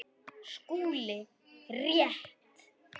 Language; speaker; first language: Icelandic; non-native, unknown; Polish